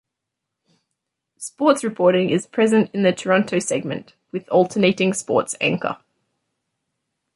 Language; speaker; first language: English; native; English